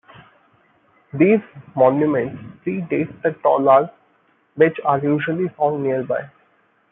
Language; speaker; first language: English; non-native, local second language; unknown